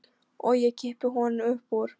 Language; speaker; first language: Icelandic; non-native, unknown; Polish